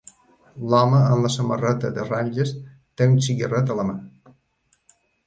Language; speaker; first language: Catalan; native; Catalan